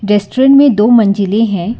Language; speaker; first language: Hindi; non-native, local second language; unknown